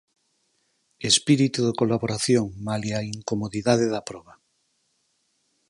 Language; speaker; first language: Galician; native; Galician